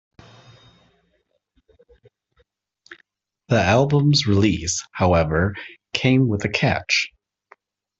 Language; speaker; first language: English; native; English